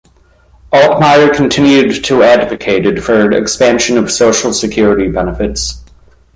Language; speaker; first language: English; native; English